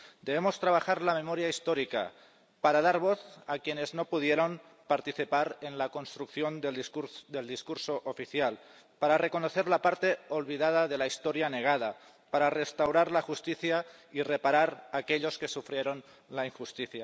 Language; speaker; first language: Spanish; non-native, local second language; Catalan